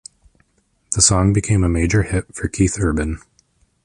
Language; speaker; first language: English; native; English